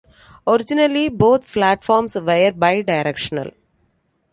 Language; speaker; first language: English; non-native, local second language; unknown